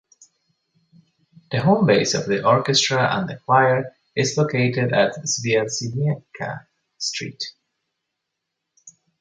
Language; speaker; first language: English; native; English